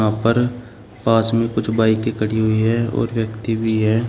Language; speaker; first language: Hindi; native; Hindi